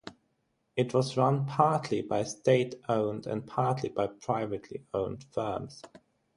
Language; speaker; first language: English; non-native, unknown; German